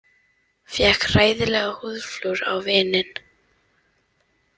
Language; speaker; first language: Icelandic; native; Icelandic